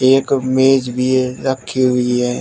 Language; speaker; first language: Hindi; native; Hindi